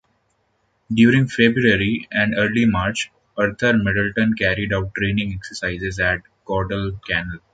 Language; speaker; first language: English; non-native, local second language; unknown